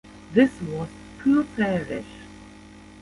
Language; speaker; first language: English; non-native, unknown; German